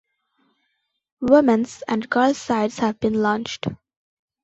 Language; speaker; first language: English; non-native, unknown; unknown